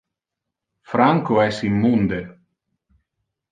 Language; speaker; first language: Interlingua; non-native, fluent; Italian